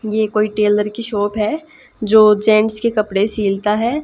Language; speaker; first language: Hindi; native; Hindi